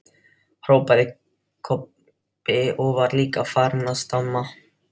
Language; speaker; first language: Icelandic; non-native, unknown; Filipino